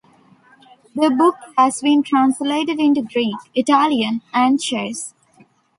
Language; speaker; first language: English; non-native, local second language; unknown